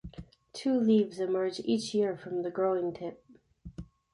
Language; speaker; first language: English; native; English